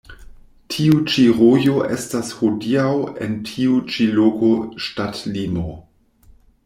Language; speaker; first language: Esperanto; non-native, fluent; German